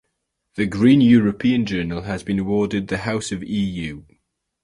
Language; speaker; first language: English; native; English